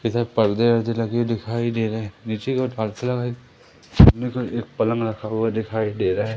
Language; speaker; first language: Hindi; native; Hindi